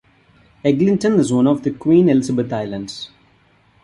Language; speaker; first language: English; non-native, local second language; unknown